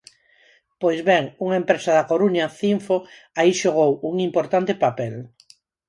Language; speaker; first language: Galician; non-native, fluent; Spanish